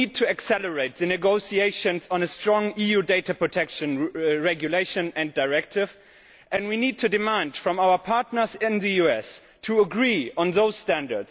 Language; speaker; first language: English; non-native, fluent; German